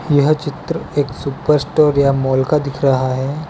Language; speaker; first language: Hindi; non-native, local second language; Gujarati